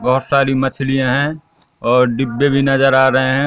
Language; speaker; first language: Hindi; native; Hindi